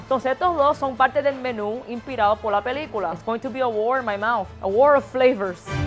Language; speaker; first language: Spanish; early bilingual, other home language; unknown